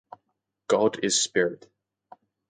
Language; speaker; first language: English; native; English